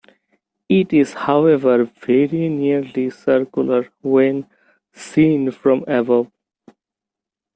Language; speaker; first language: English; non-native, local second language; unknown